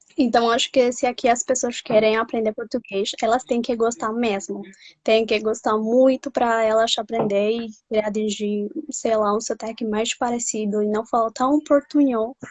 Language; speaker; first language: Portuguese; non-native, fluent; Spanish